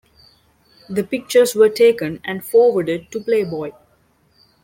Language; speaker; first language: English; non-native, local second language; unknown